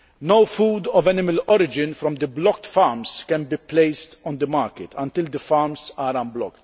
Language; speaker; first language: English; non-native, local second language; Maltese